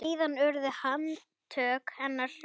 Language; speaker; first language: Icelandic; native; Icelandic